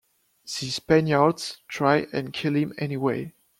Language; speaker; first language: English; non-native, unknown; French